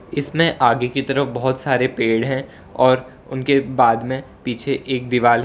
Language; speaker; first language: Hindi; non-native, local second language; Gujarati